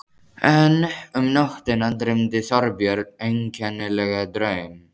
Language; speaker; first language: Icelandic; native; Icelandic